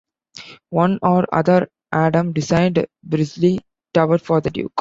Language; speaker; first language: English; non-native, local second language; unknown